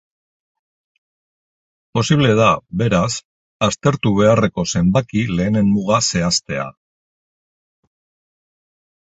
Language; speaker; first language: Basque; non-native, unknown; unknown